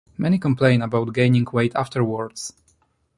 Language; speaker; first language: English; non-native, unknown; Polish